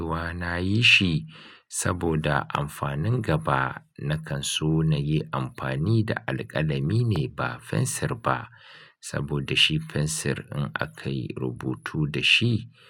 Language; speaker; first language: Hausa; native; Hausa